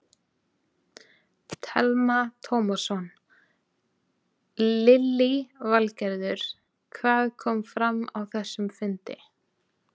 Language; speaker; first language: Icelandic; native; Icelandic